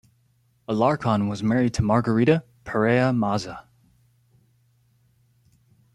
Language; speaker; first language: English; native; English